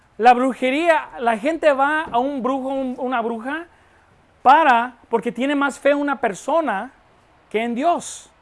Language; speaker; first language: Spanish; non-native, fluent; English